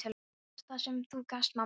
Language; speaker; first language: Icelandic; non-native, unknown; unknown